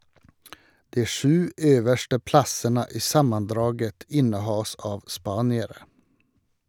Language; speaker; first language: Norwegian; non-native, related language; Swedish